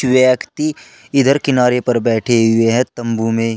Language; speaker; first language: Hindi; native; Hindi